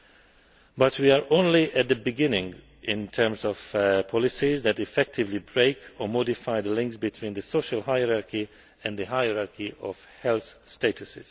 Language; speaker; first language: English; non-native, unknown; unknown